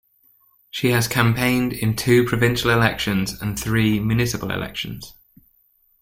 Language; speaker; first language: English; native; English